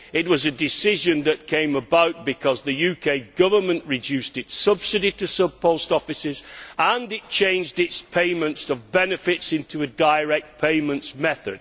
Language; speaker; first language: English; native; English